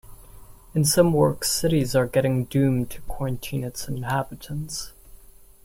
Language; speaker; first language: English; non-native, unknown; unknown